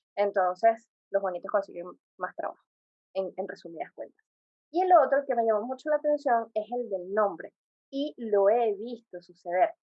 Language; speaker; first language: Spanish; native; Spanish